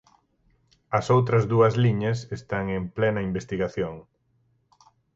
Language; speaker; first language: Galician; native; Galician